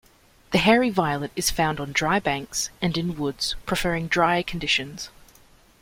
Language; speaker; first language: English; native; English